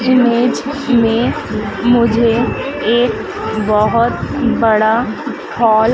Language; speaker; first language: Hindi; native; Hindi